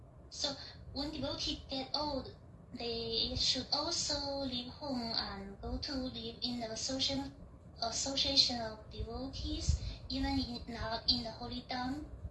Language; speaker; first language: English; non-native, fluent; Chinese